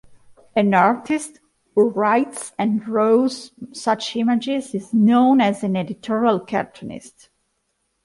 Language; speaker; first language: English; non-native, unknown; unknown